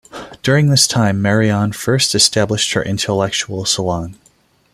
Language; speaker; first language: English; non-native, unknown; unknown